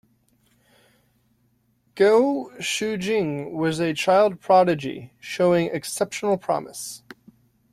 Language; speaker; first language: English; native; English